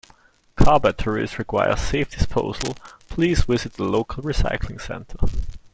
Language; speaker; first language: English; non-native, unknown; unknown